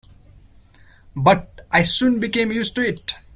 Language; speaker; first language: English; non-native, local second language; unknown